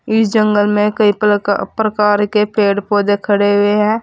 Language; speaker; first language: Hindi; native; Hindi